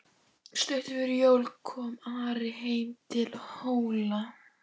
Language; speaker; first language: Icelandic; native; Icelandic